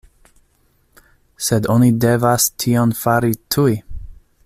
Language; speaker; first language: Esperanto; non-native, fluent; English